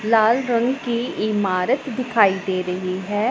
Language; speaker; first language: Hindi; non-native, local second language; Punjabi